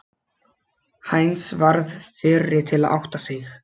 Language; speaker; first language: Icelandic; non-native, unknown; Polish